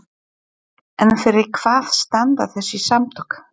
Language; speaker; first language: Icelandic; non-native, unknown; Polish